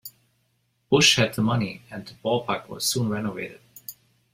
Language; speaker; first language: English; non-native, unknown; German